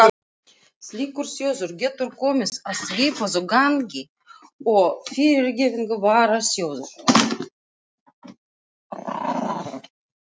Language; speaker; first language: Icelandic; non-native, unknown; Russian